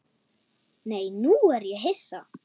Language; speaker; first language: Icelandic; non-native, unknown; German